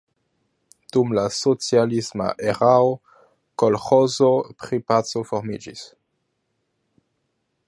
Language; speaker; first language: Esperanto; non-native, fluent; French